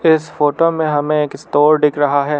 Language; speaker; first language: Hindi; non-native, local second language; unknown